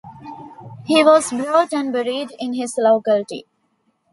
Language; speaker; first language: English; non-native, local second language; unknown